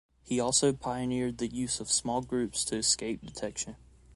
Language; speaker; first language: English; native; English